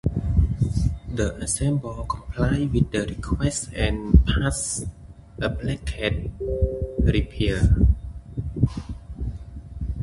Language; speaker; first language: English; native; English